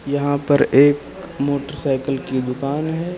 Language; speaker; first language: Hindi; native; Hindi